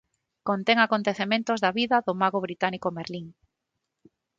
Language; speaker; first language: Galician; non-native, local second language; Spanish